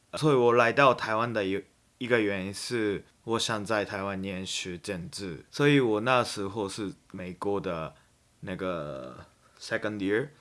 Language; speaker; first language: Chinese; non-native, fluent; Japanese